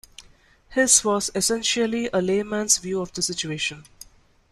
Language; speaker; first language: English; non-native, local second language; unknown